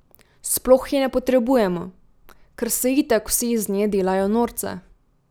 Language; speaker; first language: Slovenian; native; Slovenian